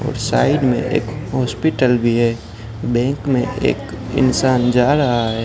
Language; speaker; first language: Hindi; non-native, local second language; Gujarati